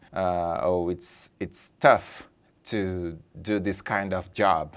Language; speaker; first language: English; non-native, fluent; Portuguese